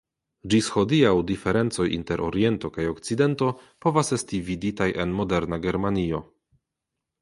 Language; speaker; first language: Esperanto; non-native, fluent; Polish